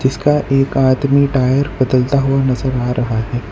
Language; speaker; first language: Hindi; non-native, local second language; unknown